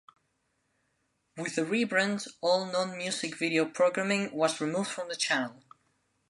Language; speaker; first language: English; non-native, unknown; Spanish